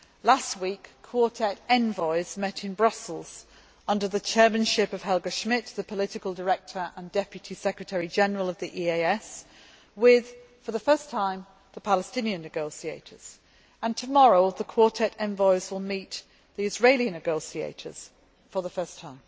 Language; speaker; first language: English; native; English